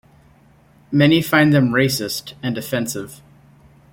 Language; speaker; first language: English; native; English